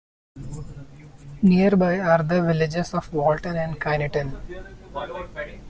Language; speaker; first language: English; non-native, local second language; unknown